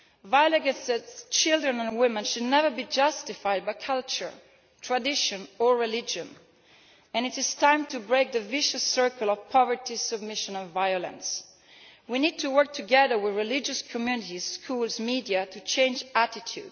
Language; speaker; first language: English; non-native, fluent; Italian